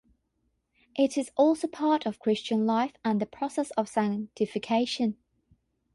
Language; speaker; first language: English; non-native, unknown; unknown